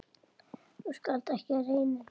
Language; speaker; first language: Icelandic; native; Icelandic